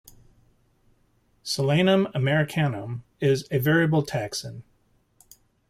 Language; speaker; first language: English; native; English